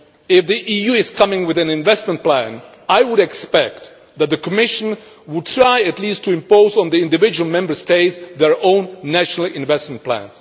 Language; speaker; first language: English; non-native, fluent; Czech